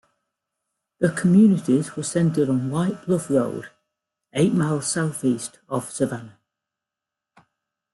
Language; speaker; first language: English; native; English